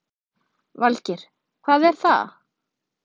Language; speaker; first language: Icelandic; native; Icelandic